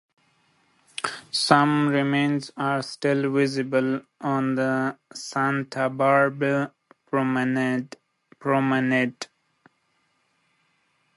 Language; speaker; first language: English; native; English